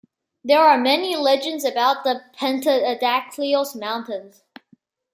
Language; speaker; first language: English; non-native, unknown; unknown